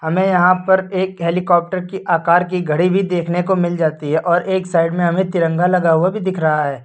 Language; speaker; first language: Hindi; native; Hindi